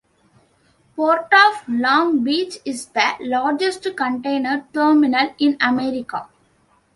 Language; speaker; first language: English; non-native, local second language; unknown